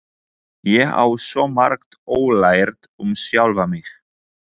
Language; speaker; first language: Icelandic; non-native, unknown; Polish